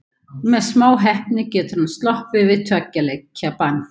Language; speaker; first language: Icelandic; native; Icelandic